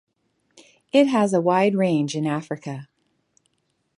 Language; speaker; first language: English; native; English